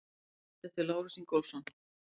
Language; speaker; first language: Icelandic; native; Icelandic